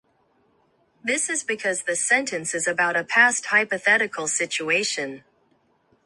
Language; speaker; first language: English; non-native, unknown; Japanese